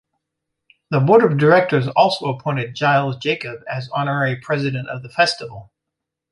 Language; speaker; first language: English; native; English